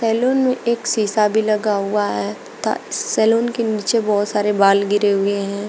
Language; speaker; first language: Hindi; native; Hindi